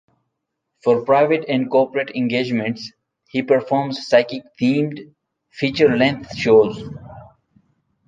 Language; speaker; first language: English; non-native, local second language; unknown